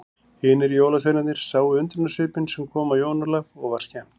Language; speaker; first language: Icelandic; native; Icelandic